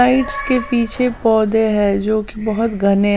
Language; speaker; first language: Hindi; non-native, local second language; Punjabi